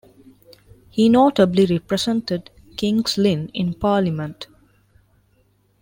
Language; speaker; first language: English; non-native, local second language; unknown